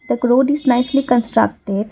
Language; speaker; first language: English; non-native, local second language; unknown